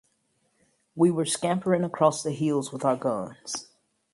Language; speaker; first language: English; native; English